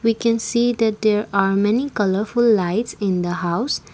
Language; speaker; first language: English; non-native, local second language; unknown